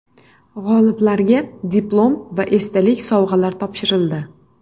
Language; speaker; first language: Uzbek; native; Uzbek